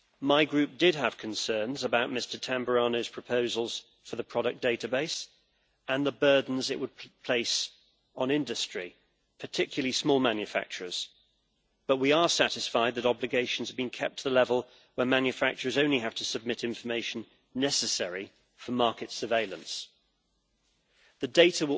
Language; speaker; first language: English; native; English